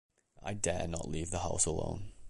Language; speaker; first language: English; native; English